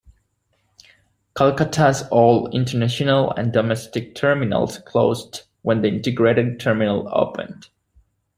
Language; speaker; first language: English; native; English